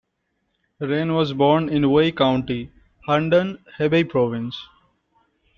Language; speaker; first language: English; non-native, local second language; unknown